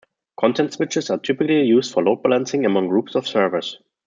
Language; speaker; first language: English; non-native, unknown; German